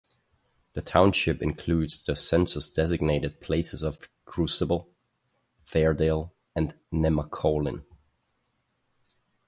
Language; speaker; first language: English; non-native, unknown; German